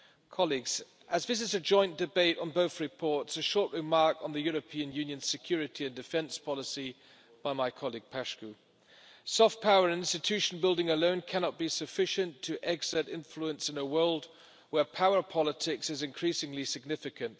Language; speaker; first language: English; non-native, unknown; German